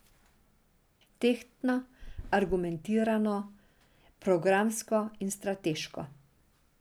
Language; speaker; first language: Slovenian; non-native, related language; Serbian